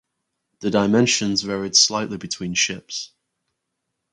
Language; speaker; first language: English; native; English